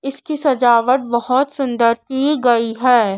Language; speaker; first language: Hindi; native; Hindi